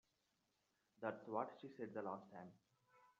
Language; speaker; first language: English; non-native, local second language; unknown